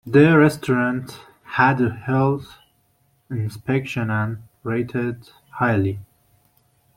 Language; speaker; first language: English; non-native, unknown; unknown